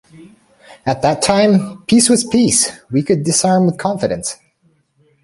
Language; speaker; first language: English; native; English